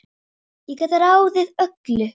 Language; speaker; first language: Icelandic; native; Icelandic